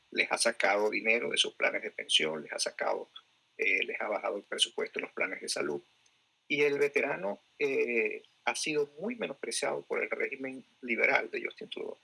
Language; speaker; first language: Spanish; native; Spanish